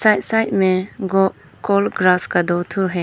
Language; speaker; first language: Hindi; non-native, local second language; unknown